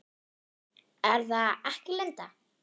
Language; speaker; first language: Icelandic; non-native, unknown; German